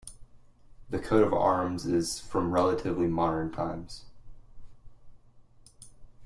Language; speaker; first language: English; native; English